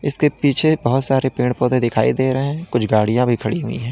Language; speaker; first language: Hindi; native; Hindi